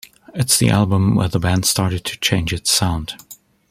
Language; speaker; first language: English; non-native, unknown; German